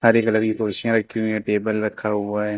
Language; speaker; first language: Hindi; native; Hindi